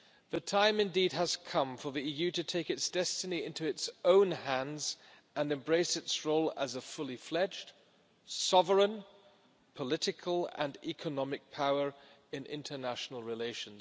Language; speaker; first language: English; non-native, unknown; German